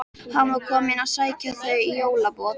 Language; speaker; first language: Icelandic; native; Icelandic